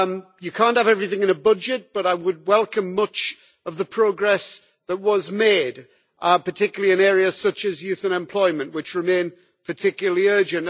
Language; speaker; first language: English; native; English